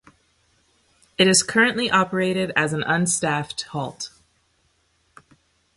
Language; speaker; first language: English; native; English